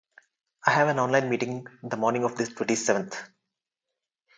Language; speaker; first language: English; non-native, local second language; Telugu